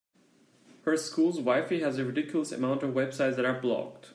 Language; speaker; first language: English; non-native, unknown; Turkish